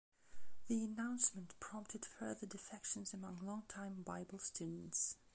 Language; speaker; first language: English; non-native, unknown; Belarusian